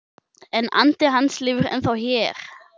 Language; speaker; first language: Icelandic; non-native, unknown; German